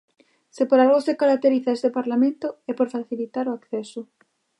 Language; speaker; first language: Galician; native; Galician